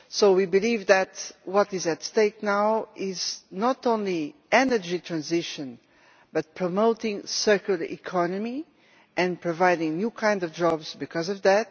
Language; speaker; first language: English; non-native, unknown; Portuguese